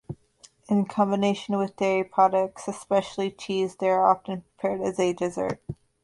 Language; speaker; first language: English; native; English